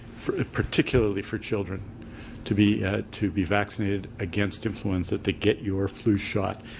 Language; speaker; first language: English; native; English